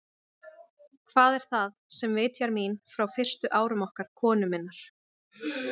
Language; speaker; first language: Icelandic; native; Icelandic